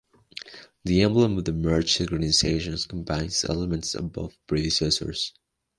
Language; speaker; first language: English; non-native, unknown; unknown